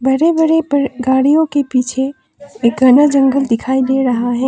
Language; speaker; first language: Hindi; non-native, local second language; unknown